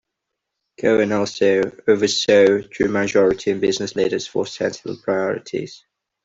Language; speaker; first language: English; non-native, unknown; Catalan